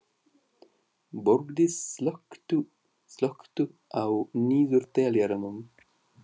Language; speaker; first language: Icelandic; non-native, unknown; Russian